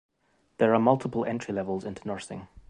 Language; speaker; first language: English; native; English